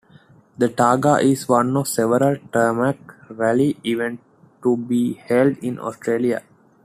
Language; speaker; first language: English; non-native, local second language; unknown